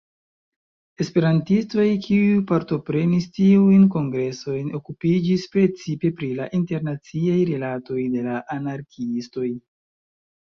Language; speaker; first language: Esperanto; non-native, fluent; Chinese